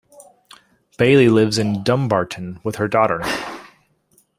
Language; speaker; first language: English; native; English